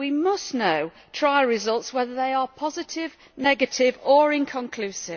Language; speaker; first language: English; native; English